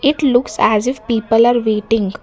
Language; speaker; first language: English; non-native, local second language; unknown